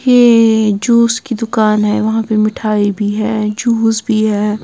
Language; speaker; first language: Hindi; non-native, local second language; Punjabi